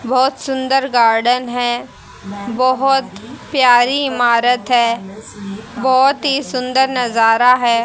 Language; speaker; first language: Hindi; native; Hindi